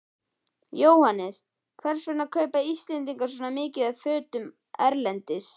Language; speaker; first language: Icelandic; native; Icelandic